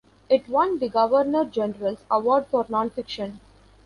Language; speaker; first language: English; non-native, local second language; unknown